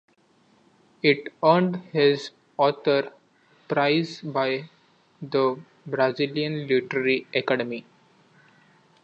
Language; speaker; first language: English; non-native, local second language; Marathi